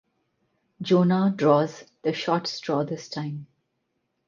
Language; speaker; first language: English; non-native, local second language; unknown